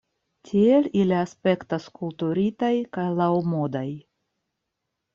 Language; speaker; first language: Esperanto; non-native, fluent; Russian